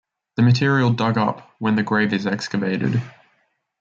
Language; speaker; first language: English; native; English